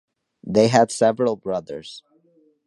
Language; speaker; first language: English; native; English